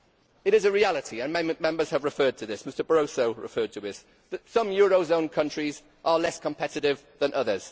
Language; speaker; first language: English; native; English